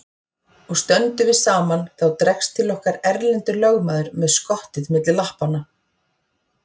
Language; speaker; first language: Icelandic; native; Icelandic